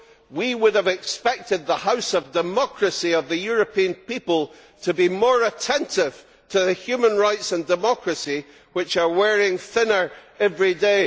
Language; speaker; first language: English; native; English